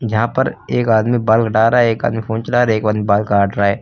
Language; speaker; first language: Hindi; native; Hindi